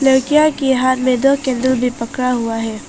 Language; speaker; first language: Hindi; non-native, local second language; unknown